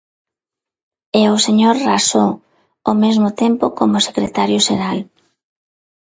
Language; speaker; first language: Galician; non-native, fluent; Spanish